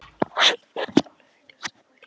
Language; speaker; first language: Icelandic; non-native, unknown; Polish